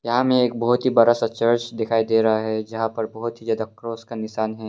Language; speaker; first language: Hindi; early bilingual, other home language; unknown